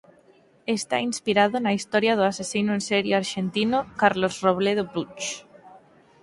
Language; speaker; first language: Galician; native; Galician